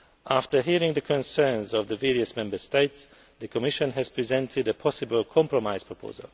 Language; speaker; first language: English; non-native, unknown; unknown